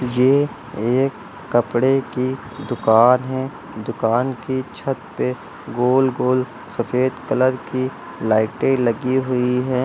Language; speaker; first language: Hindi; native; Hindi